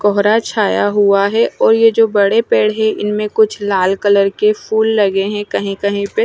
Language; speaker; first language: Hindi; non-native, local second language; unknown